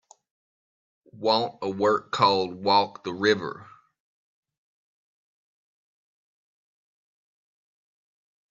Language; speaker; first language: English; native; English